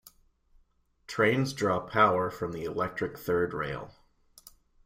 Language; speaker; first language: English; native; English